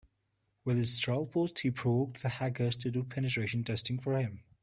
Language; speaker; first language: English; non-native, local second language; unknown